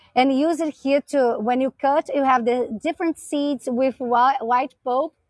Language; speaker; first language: English; non-native, fluent; Portuguese